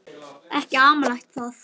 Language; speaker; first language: Icelandic; native; Icelandic